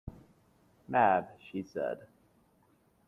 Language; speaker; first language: English; native; English